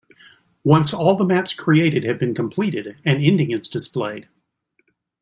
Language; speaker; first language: English; native; English